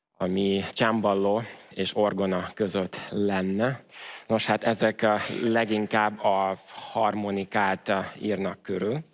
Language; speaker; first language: Hungarian; early bilingual, other home language; Ukrainian